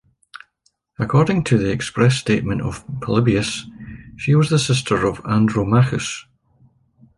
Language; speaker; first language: English; native; English